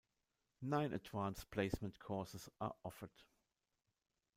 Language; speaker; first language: English; non-native, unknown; German